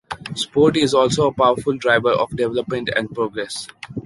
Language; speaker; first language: English; non-native, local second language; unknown